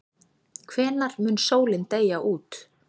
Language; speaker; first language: Icelandic; native; Icelandic